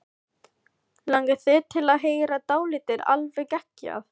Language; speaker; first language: Icelandic; non-native, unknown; Filipino